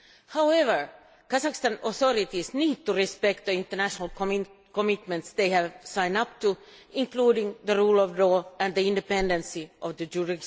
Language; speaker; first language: English; non-native, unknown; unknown